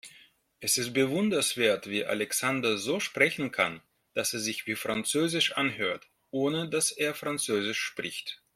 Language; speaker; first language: German; non-native, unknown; Russian